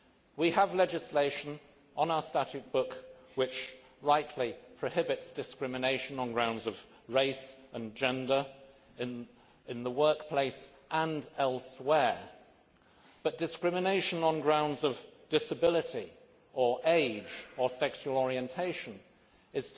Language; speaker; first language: English; native; English